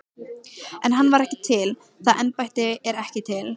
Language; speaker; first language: Icelandic; native; Icelandic